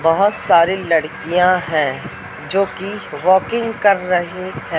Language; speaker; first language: Hindi; native; Hindi